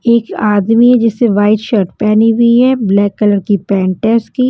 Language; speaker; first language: Hindi; non-native, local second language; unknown